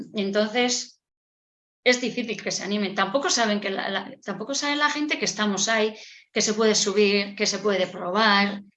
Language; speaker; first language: Spanish; non-native, local second language; Basque